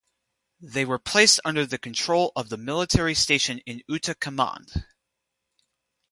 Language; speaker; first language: English; native; English